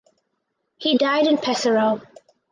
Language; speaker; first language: English; native; English